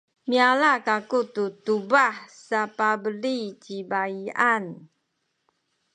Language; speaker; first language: Sakizaya; non-native, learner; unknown